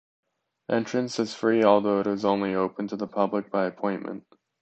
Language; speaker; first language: English; native; English